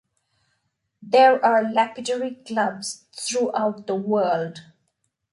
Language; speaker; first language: English; non-native, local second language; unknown